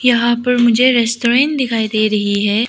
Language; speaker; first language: Hindi; non-native, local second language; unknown